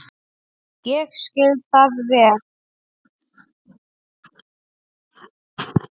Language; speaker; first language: Icelandic; non-native, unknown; Polish